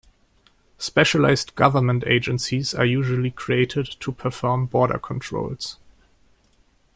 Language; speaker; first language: English; non-native, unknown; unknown